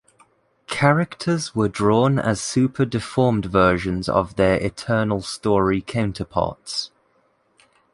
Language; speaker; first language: English; native; English